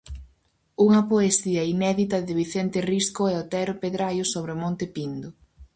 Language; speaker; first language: Galician; native; Galician